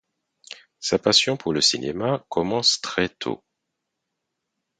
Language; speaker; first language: French; non-native, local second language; Haitian Creole